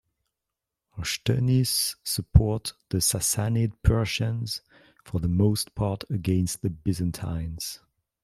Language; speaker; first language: English; non-native, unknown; French